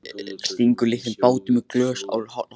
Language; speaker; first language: Icelandic; non-native, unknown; Kurdish